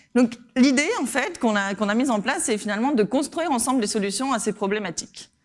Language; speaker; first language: French; non-native, fluent; Spanish